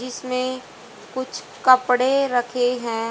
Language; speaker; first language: Hindi; native; Hindi